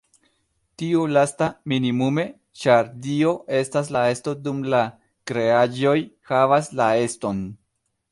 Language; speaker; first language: Esperanto; non-native, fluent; Spanish